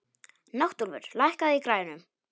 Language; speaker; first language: Icelandic; non-native, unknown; Polish